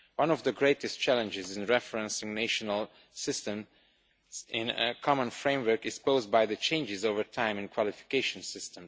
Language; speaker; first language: English; non-native, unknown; Romanian